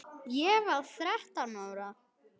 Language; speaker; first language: Icelandic; native; Icelandic